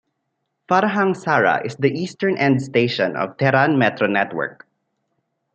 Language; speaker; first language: English; non-native, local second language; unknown